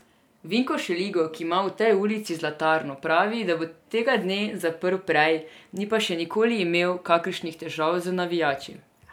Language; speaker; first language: Slovenian; non-native, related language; Serbian